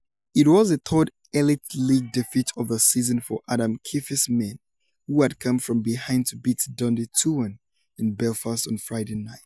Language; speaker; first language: English; non-native, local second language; Yoruba